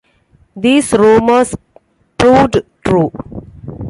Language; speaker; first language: English; non-native, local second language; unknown